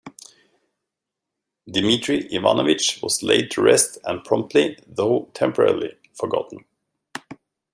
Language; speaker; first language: English; native; English